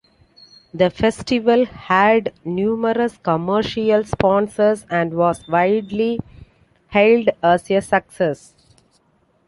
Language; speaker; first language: English; non-native, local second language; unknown